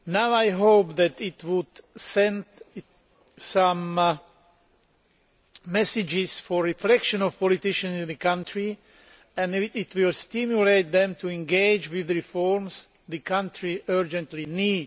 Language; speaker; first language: English; non-native, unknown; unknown